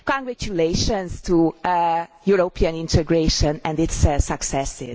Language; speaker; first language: English; non-native, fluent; Hungarian